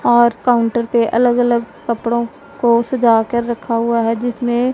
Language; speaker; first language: Hindi; non-native, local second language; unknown